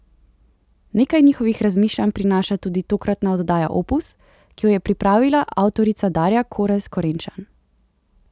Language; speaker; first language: Slovenian; native; Slovenian